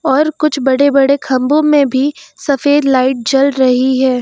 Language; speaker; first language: Hindi; native; Hindi